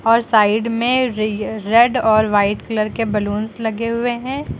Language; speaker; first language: Hindi; native; Hindi